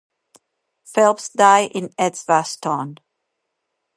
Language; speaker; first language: English; non-native, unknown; Spanish